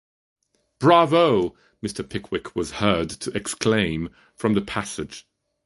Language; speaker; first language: English; non-native, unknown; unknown